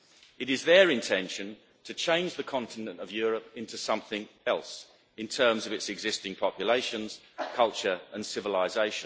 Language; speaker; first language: English; native; English